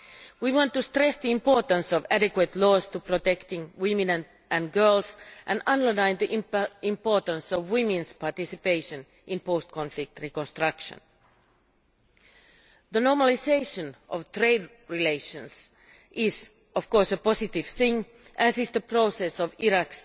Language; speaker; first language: English; non-native, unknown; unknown